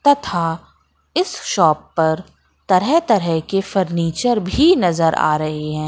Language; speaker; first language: Hindi; native; Hindi